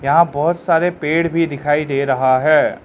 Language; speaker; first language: Hindi; non-native, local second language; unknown